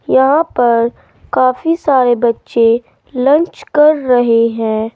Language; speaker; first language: Hindi; native; Hindi